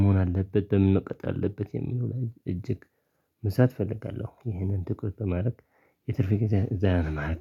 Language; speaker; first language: Amharic; non-native, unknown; Tigrinya